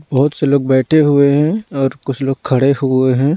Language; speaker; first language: Hindi; non-native, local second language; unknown